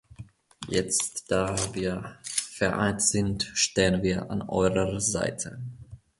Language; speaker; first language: German; non-native, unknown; Finnish